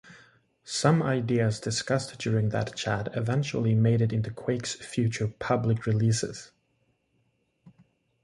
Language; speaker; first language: English; native; English